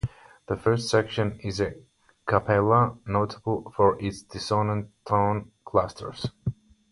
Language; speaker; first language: English; non-native, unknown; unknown